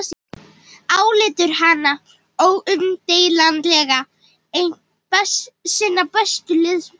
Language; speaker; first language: Icelandic; native; Icelandic